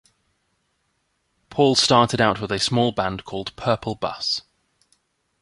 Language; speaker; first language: English; native; English